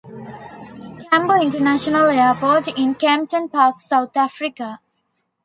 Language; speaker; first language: English; non-native, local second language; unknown